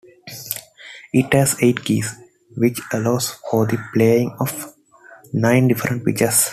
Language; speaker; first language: English; non-native, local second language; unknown